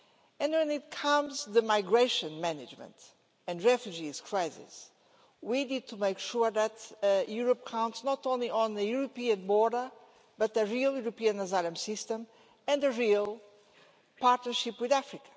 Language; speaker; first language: English; non-native, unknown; Portuguese